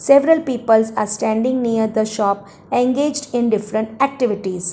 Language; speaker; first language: English; non-native, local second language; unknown